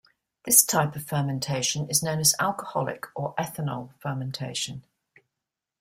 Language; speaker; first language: English; native; English